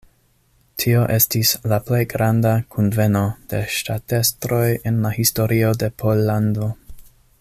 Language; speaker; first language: Esperanto; non-native, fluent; English